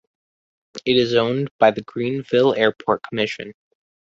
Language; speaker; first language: English; native; English